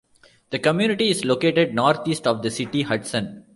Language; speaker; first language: English; non-native, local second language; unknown